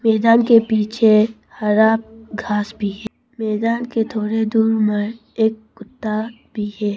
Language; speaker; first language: Hindi; early bilingual, other home language; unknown